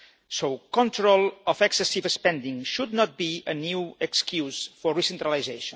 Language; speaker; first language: English; non-native, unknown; Catalan